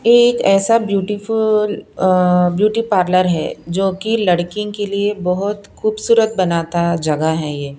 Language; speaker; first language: Hindi; non-native, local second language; Punjabi